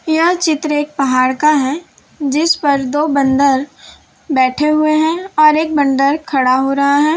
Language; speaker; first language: Hindi; non-native, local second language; Gujarati